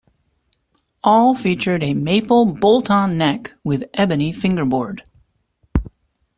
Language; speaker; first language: English; native; English